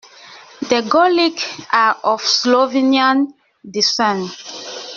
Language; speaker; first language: English; non-native, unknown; French